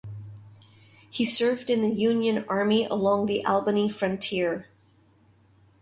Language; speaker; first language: English; native; English